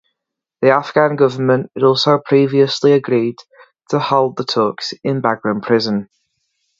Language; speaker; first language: English; native; English